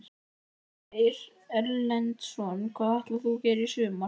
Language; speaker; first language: Icelandic; native; Icelandic